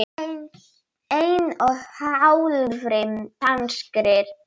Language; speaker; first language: Icelandic; non-native, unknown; Polish